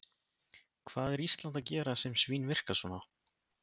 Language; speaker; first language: Icelandic; native; Icelandic